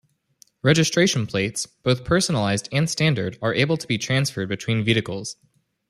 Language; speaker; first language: English; native; English